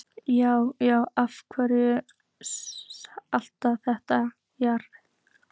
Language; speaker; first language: Icelandic; native; Icelandic